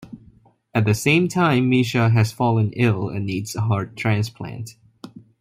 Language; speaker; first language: English; non-native, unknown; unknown